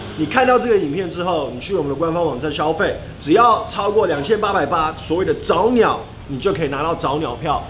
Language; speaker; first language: Chinese; early bilingual, other home language; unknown